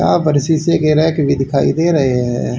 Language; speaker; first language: Hindi; native; Hindi